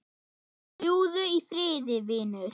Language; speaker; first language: Icelandic; non-native, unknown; German